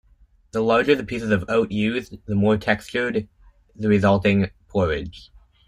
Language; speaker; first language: English; native; English